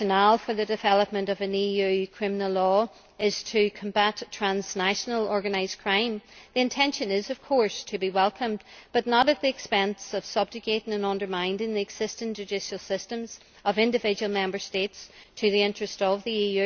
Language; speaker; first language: English; native; English